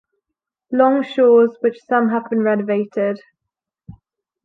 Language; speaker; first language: English; non-native, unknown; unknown